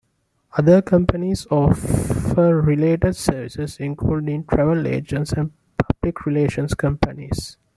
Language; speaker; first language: English; non-native, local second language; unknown